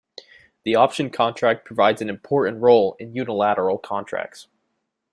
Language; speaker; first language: English; native; English